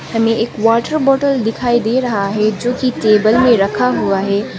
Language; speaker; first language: Hindi; non-native, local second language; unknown